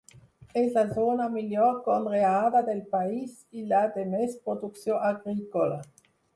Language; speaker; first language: Catalan; non-native, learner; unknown